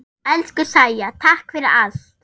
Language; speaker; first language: Icelandic; non-native, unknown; German